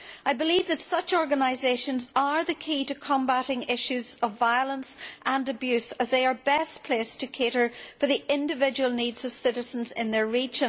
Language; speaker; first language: English; native; English